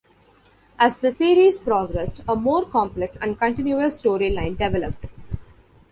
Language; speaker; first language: English; non-native, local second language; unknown